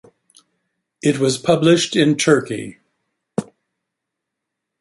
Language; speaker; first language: English; native; English